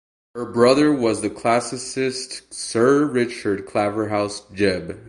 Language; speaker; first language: English; native; English